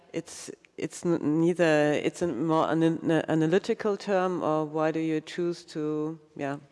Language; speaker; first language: English; non-native, fluent; German